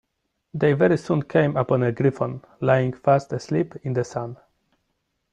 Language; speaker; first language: English; non-native, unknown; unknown